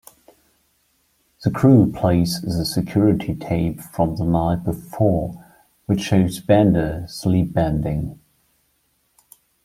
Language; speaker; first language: English; non-native, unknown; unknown